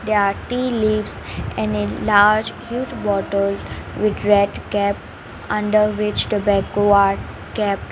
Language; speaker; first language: English; non-native, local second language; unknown